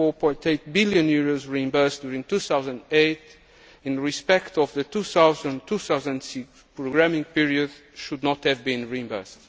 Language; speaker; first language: English; non-native, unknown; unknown